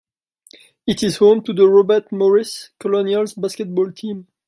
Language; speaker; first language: English; non-native, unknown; French